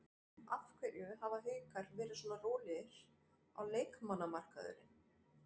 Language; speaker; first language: Icelandic; non-native, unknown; French